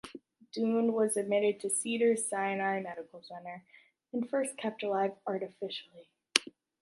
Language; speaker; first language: English; native; English